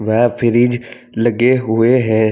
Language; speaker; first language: Hindi; native; Hindi